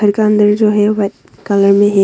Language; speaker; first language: Hindi; early bilingual, other home language; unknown